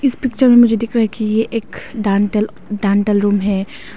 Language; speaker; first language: Hindi; non-native, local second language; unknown